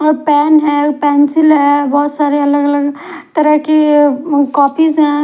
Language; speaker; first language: Hindi; non-native, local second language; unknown